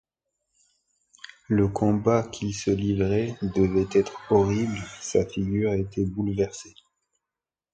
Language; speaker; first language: French; non-native, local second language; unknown